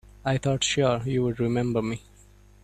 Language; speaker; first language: English; non-native, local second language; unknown